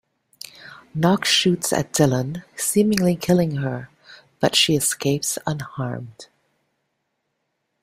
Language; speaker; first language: English; native; English